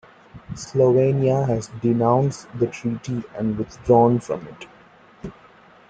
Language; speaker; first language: English; non-native, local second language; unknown